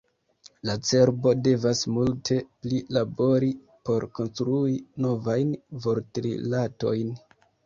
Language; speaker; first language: Esperanto; non-native, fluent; Kinyarwanda